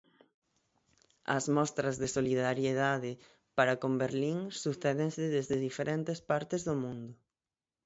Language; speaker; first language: Galician; native; Galician